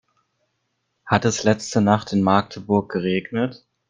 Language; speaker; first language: German; native; German